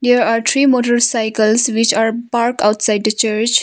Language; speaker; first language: English; non-native, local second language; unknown